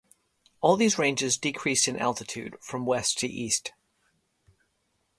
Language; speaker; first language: English; native; English